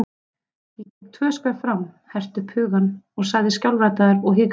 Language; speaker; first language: Icelandic; native; Icelandic